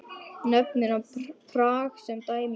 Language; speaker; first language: Icelandic; native; Icelandic